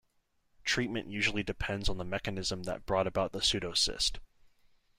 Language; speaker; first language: English; native; English